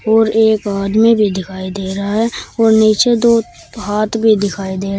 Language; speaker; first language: Hindi; native; Hindi